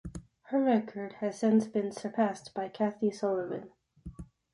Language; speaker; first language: English; native; English